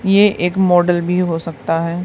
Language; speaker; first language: Hindi; native; Hindi